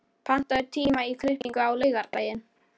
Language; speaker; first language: Icelandic; non-native, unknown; Polish